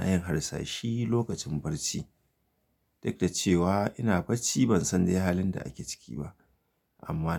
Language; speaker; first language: Hausa; native; Hausa